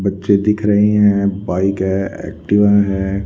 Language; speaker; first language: Hindi; native; Hindi